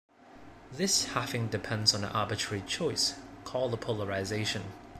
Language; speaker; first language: English; non-native, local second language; Cantonese